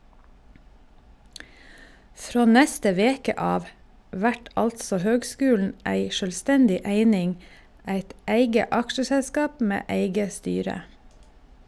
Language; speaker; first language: Norwegian; native; Norwegian